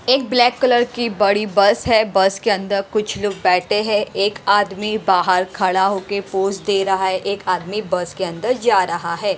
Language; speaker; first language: Hindi; non-native, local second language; Punjabi